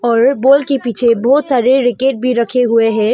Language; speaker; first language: Hindi; non-native, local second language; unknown